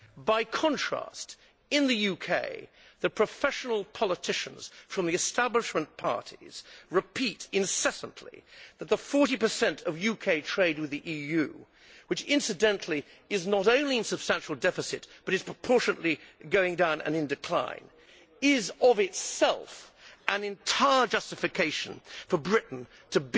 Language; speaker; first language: English; native; English